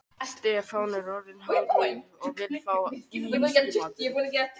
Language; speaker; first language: Icelandic; non-native, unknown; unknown